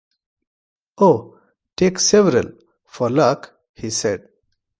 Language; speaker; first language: English; non-native, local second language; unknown